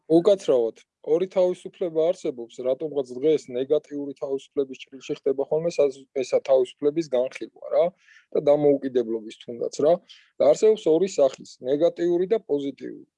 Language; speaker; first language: Georgian; native; Georgian